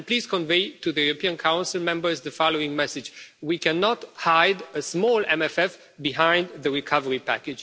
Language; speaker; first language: English; non-native, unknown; Romanian